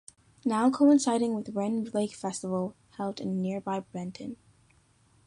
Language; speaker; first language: English; native; English